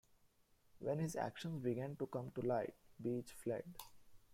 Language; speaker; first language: English; non-native, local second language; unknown